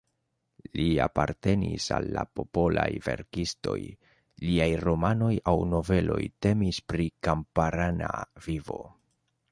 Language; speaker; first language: Esperanto; non-native, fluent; Spanish